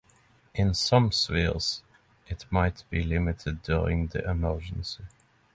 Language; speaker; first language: English; non-native, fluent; Norwegian